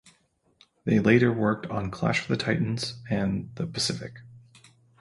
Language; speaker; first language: English; native; English